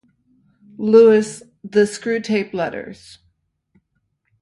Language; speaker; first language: English; native; English